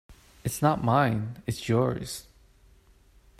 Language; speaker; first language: English; non-native, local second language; Cantonese